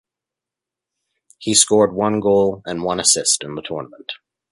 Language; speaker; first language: English; native; English